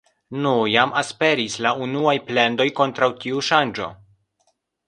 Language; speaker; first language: Esperanto; non-native, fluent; Polish